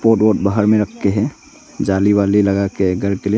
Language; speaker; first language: Hindi; non-native, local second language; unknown